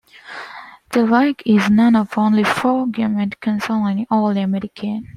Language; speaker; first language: English; non-native, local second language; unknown